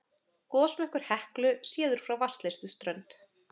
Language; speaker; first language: Icelandic; native; Icelandic